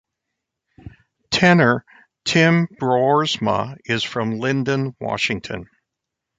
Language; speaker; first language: English; native; English